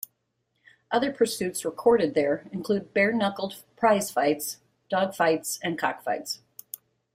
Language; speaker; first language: English; native; English